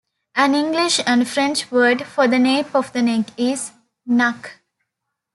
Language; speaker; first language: English; non-native, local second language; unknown